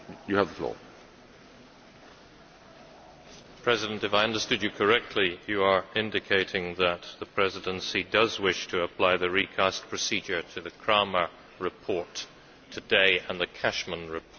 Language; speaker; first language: English; native; English